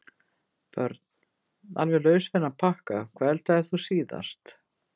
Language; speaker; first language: Icelandic; native; Icelandic